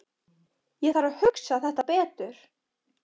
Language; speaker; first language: Icelandic; non-native, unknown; Polish